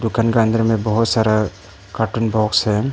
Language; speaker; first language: Hindi; early bilingual, other home language; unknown